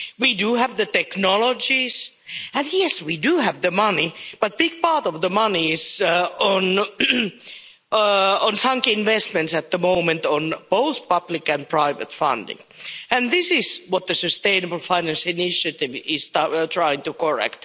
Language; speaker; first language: English; non-native, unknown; Finnish